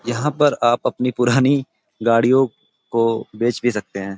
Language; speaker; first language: Hindi; native; Hindi